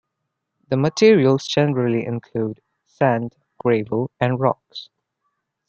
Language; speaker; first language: English; non-native, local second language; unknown